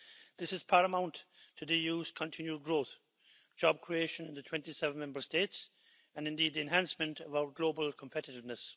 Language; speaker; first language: English; native; English